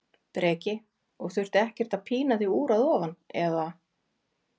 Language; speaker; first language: Icelandic; native; Icelandic